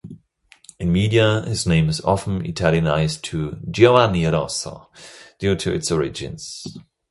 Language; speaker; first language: English; non-native, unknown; German